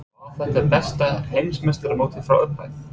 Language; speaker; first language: Icelandic; non-native, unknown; English